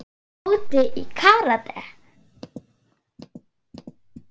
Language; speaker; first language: Icelandic; non-native, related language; Swedish